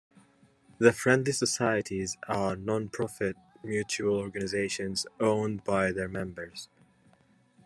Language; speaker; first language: English; native; English